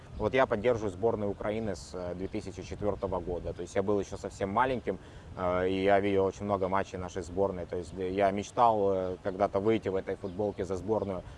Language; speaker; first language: Russian; native; Russian